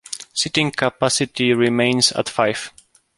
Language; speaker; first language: English; non-native, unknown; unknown